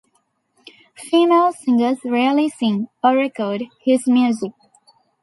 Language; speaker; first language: English; non-native, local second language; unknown